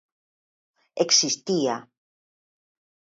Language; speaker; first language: Galician; native; Galician